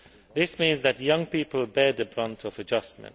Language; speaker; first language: English; non-native, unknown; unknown